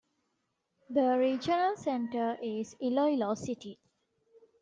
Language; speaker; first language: English; non-native, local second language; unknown